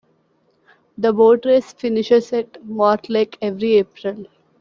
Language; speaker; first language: English; non-native, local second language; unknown